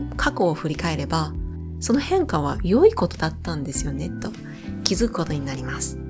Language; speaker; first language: Japanese; non-native, fluent; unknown